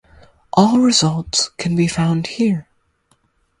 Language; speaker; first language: English; native; English